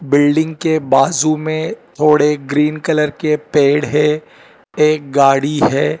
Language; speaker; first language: Hindi; non-native, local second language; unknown